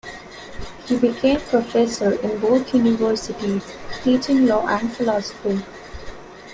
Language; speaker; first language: English; non-native, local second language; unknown